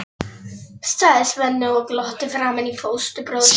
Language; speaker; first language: Icelandic; non-native, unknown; Polish